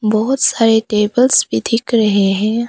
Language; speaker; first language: Hindi; non-native, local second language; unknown